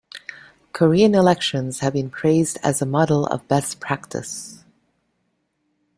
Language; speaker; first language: English; native; English